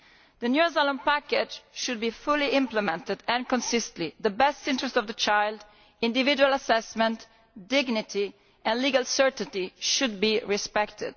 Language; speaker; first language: English; non-native, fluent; Italian